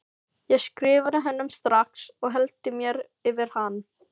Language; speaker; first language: Icelandic; non-native, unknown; Filipino